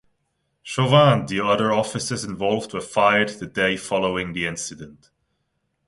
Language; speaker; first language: English; non-native, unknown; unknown